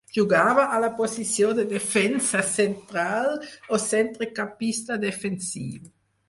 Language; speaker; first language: Catalan; non-native, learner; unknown